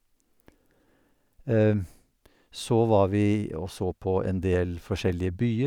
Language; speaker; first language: Norwegian; native; Norwegian